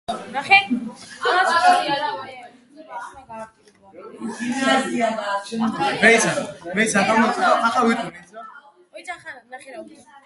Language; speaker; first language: English; non-native, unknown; Georgian